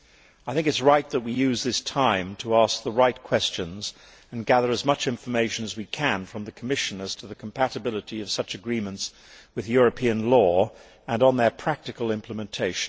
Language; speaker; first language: English; native; English